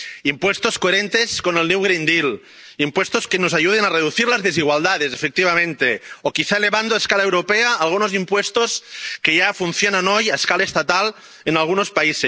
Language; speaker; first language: Spanish; non-native, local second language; Catalan